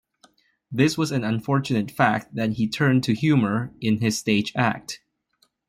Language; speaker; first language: English; non-native, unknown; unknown